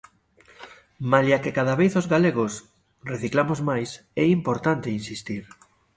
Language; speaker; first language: Galician; native; Galician